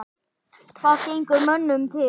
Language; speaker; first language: Icelandic; native; Icelandic